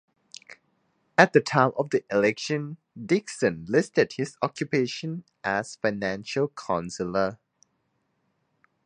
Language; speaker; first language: English; non-native, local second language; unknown